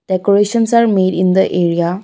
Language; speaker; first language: English; non-native, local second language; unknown